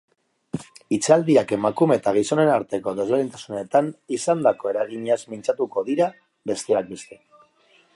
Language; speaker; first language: Basque; non-native, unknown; Spanish